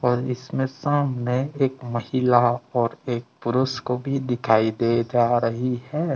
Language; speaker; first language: Hindi; non-native, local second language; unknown